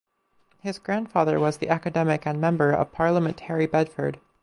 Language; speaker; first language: English; native; English